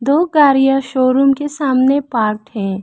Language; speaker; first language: Hindi; non-native, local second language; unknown